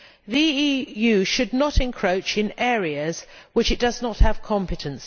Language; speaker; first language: English; native; English